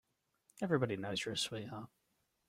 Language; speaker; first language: English; native; English